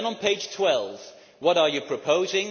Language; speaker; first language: English; non-native, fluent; Dutch